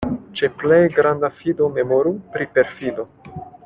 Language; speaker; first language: Esperanto; non-native, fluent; French